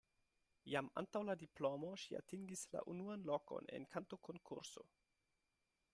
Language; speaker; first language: Esperanto; non-native, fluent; German